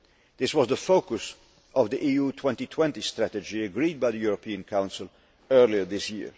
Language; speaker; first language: English; non-native, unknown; Dutch